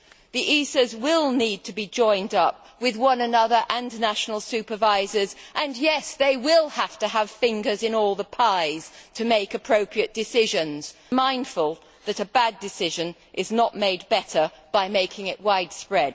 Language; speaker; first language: English; native; English